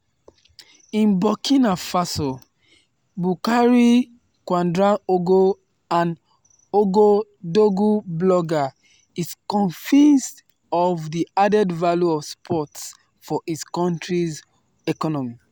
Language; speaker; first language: English; non-native, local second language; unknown